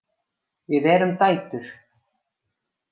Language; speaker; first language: Icelandic; native; Icelandic